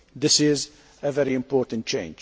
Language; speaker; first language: English; non-native, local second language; Maltese